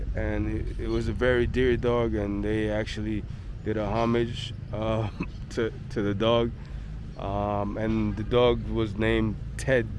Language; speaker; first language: English; native; English